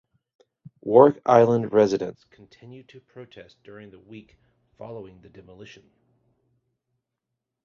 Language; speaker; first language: English; native; English